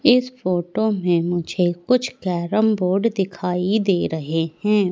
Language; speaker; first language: Hindi; native; Hindi